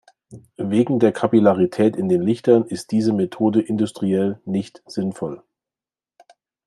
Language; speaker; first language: German; native; German